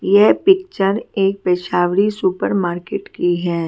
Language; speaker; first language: Hindi; native; Hindi